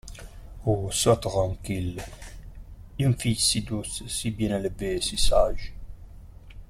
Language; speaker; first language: French; non-native, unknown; Italian